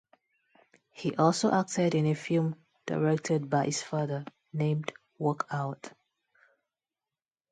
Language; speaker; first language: English; non-native, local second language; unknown